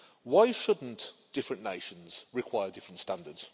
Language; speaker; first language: English; native; English